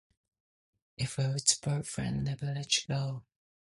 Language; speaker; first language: English; non-native, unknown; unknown